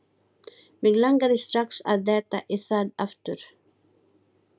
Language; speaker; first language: Icelandic; non-native, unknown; Filipino